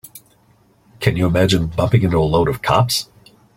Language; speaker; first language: English; native; English